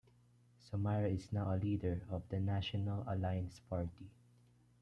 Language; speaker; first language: English; non-native, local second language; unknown